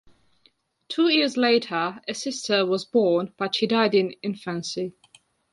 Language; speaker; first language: English; non-native, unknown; Georgian